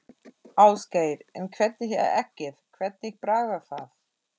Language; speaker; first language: Icelandic; non-native, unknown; German